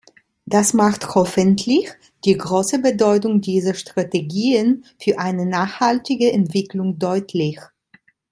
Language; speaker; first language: German; non-native, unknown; Italian